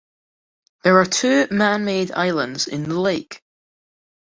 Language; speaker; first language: English; native; English